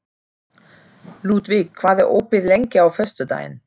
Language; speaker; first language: Icelandic; non-native, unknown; German